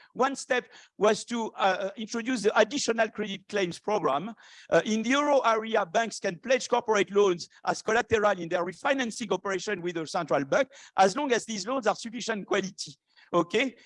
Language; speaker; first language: English; non-native, fluent; French